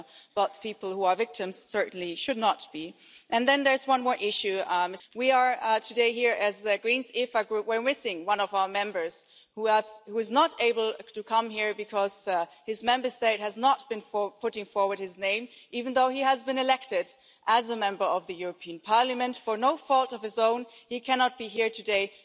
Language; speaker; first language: English; non-native, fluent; German